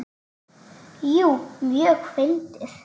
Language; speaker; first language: Icelandic; native; Icelandic